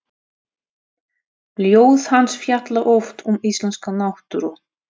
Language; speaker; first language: Icelandic; non-native, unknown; Russian